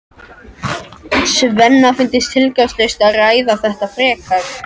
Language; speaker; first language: Icelandic; non-native, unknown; French